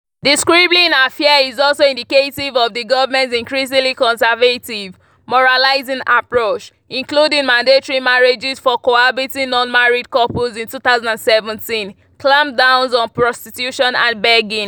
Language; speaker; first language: English; non-native, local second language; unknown